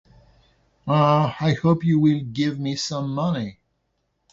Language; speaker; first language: English; non-native, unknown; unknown